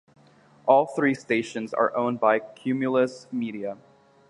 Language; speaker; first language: English; native; English